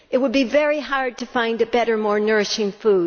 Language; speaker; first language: English; native; English